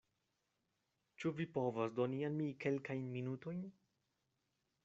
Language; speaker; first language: Esperanto; non-native, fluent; Spanish